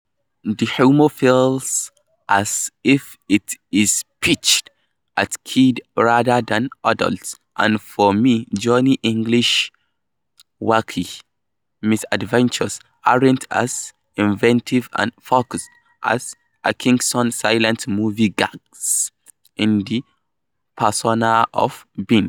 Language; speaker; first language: English; non-native, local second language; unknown